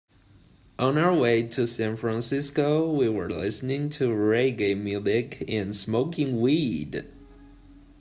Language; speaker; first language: English; non-native, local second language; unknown